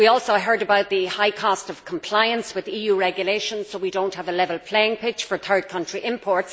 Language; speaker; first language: English; native; English